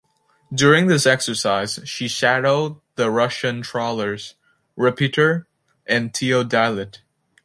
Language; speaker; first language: English; native; English